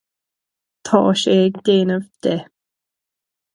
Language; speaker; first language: Irish; non-native, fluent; English